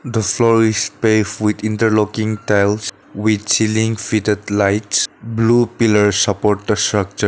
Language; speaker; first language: English; non-native, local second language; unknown